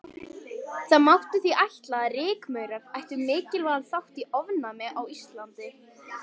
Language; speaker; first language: Icelandic; native; Icelandic